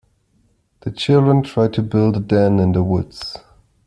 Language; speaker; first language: English; non-native, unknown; German